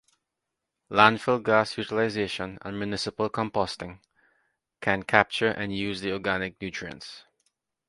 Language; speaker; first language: English; native; English